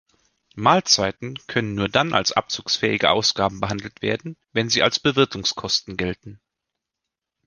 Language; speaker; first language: German; native; German